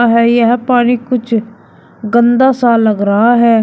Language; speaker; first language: Hindi; native; Hindi